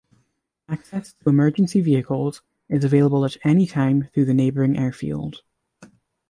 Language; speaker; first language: English; native; English